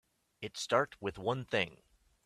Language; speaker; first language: English; native; English